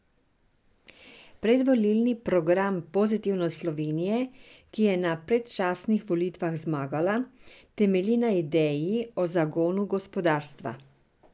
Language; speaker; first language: Slovenian; non-native, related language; Serbian